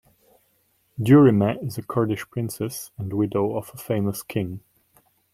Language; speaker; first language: English; non-native, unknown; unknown